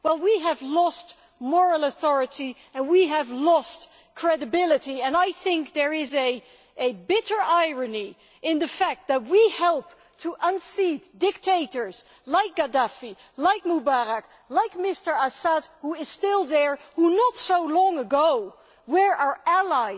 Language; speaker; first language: English; non-native, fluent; Dutch